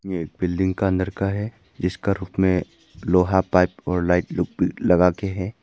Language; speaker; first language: Hindi; non-native, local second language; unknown